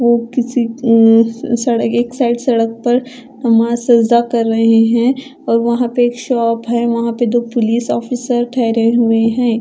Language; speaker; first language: Hindi; non-native, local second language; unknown